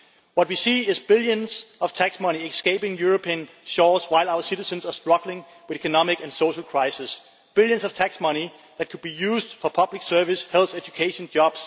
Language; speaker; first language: English; non-native, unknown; Danish